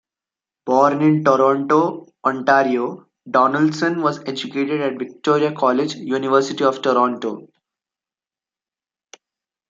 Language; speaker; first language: English; non-native, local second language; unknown